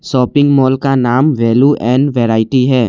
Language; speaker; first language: Hindi; non-native, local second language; Assamese